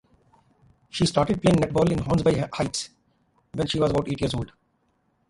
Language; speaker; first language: English; non-native, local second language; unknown